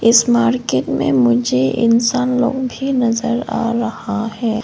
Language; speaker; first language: Hindi; non-native, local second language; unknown